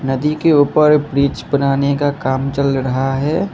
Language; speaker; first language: Hindi; non-native, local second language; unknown